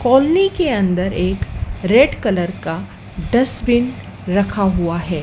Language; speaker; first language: Hindi; native; Hindi